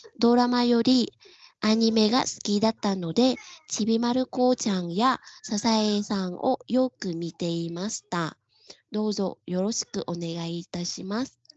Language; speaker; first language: Japanese; non-native, fluent; Vietnamese